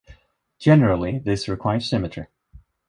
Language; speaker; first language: English; non-native, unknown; Swedish